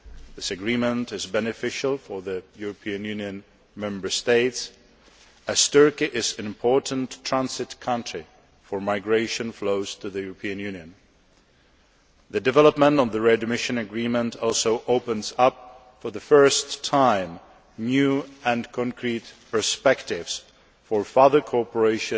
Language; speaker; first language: English; non-native, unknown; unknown